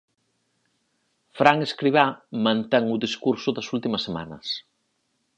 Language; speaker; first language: Galician; native; Galician